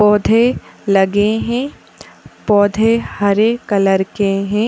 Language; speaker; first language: Hindi; native; Hindi